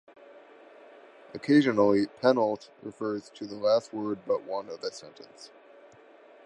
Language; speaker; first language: English; native; English